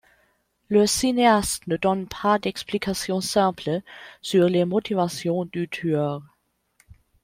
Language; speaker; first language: French; non-native, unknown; German